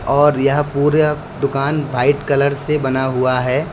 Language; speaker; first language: Hindi; native; Hindi